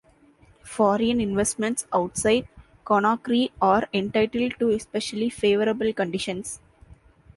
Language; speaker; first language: English; non-native, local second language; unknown